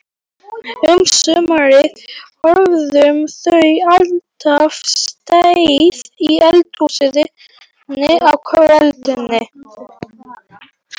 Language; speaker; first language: Icelandic; non-native, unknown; Polish